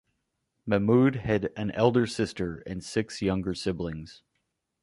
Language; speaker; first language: English; native; English